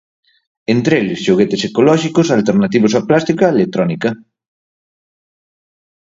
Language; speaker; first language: Galician; native; Galician